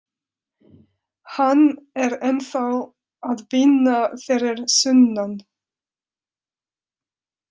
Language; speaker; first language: Icelandic; non-native, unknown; French